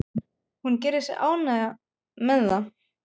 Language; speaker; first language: Icelandic; non-native, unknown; German